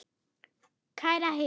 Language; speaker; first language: Icelandic; non-native, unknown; German